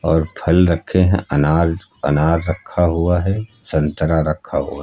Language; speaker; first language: Hindi; native; Hindi